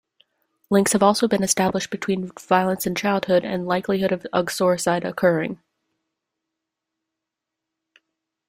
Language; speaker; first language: English; native; English